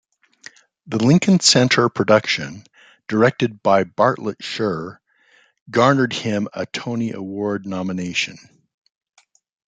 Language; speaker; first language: English; native; English